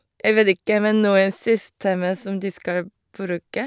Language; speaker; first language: Norwegian; non-native, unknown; Korean